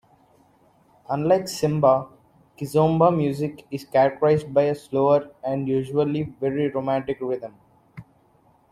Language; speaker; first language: English; non-native, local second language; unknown